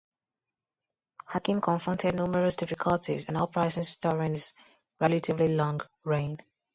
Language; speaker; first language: English; non-native, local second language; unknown